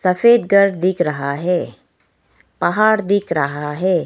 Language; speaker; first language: Hindi; non-native, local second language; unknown